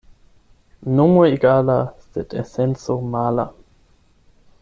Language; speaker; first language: Esperanto; non-native, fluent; German